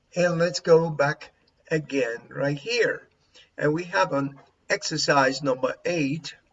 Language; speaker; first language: English; non-native, fluent; Spanish